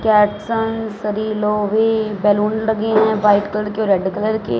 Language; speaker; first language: Hindi; non-native, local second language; Punjabi